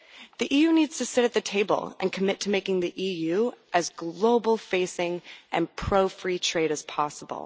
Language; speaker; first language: English; non-native, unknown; Dutch